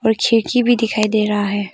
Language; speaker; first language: Hindi; non-native, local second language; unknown